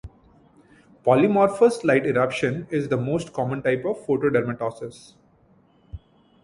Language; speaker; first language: English; non-native, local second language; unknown